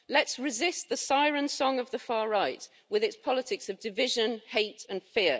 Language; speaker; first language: English; native; English